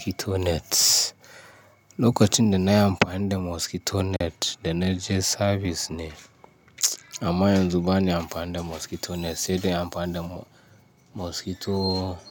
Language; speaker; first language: Hausa; non-native, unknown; Yoruba